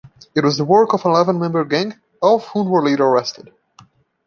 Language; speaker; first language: English; non-native, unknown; Portuguese